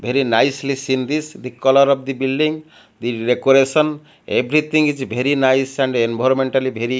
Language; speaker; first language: English; non-native, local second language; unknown